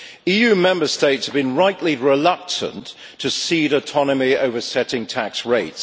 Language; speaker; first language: English; native; English